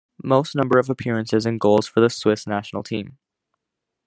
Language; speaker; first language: English; native; English